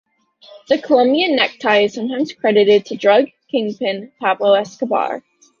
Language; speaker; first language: English; native; English